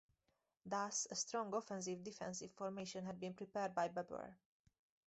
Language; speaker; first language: English; native; English